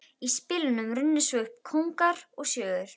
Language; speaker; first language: Icelandic; native; Icelandic